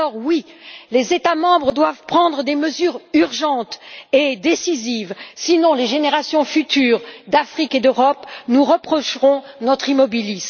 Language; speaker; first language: French; native; French